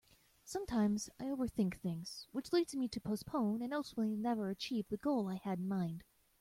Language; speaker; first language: English; native; English